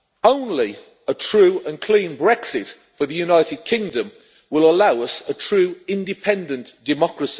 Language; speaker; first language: English; native; English